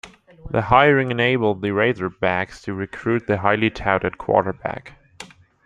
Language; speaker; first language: English; non-native, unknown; German